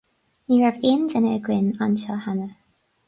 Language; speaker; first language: Irish; non-native, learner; English